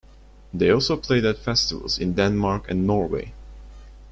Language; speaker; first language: English; non-native, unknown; Turkish